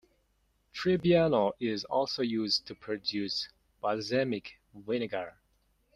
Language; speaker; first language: English; non-native, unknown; Mongolian